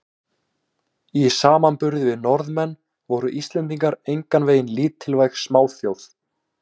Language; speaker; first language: Icelandic; native; Icelandic